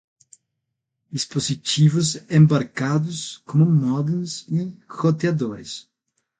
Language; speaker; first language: Portuguese; non-native, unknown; Spanish